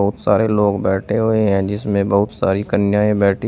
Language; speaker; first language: Hindi; native; Hindi